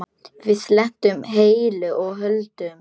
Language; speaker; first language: Icelandic; non-native, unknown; Polish